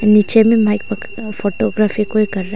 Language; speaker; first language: Hindi; non-native, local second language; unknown